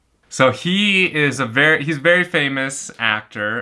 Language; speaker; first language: English; native; English